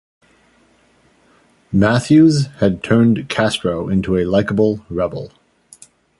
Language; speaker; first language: English; native; English